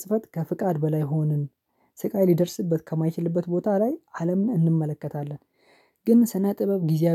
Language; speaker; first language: Amharic; non-native, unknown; Oromo